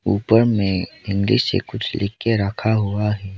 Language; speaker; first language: Hindi; non-native, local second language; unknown